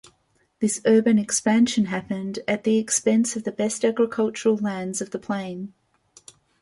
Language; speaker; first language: English; native; English